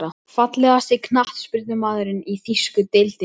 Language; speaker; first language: Icelandic; native; Icelandic